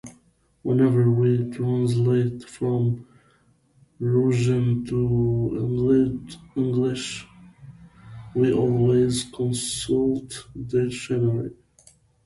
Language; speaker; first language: English; native; English